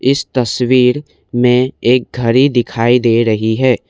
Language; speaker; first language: Hindi; non-native, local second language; Assamese